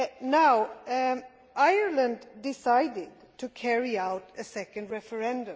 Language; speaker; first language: English; non-native, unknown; Swedish